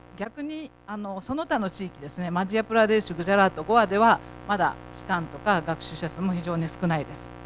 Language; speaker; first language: Japanese; native; Japanese